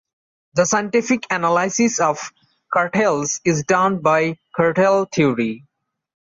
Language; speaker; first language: English; non-native, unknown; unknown